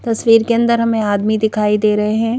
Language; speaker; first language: Hindi; native; Hindi